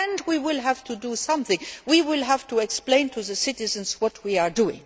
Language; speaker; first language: English; non-native, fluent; Luxembourgish